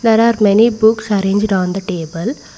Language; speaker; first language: English; non-native, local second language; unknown